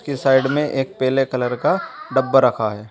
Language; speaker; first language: Hindi; native; Hindi